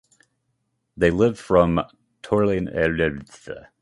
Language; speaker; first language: English; native; English